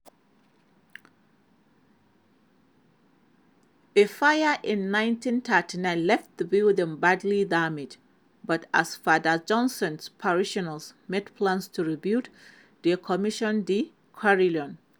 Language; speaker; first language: English; non-native, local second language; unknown